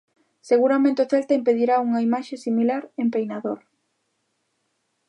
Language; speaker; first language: Galician; native; Galician